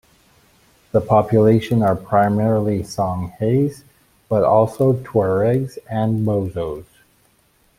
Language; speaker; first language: English; native; English